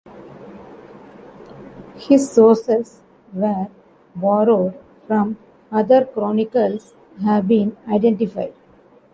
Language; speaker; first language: English; non-native, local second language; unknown